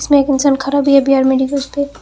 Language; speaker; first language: Hindi; non-native, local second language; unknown